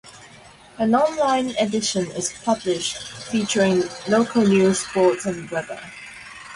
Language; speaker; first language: English; non-native, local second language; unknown